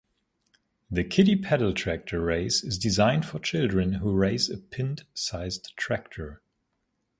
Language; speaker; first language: English; native; English